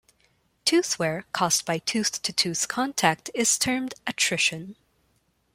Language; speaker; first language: English; non-native, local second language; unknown